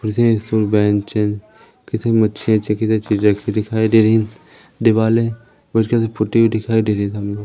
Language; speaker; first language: Hindi; native; Hindi